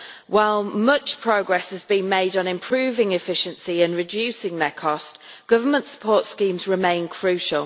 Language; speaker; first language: English; native; English